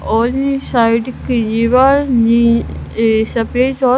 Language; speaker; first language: Hindi; non-native, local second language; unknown